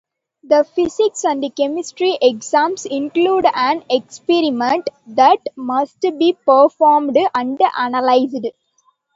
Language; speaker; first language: English; non-native, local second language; Tamil